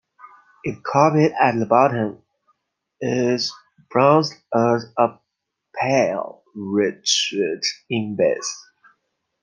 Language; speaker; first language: English; non-native, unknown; Chinese